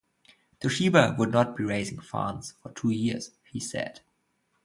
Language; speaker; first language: English; non-native, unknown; German